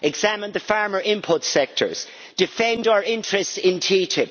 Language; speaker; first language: English; native; English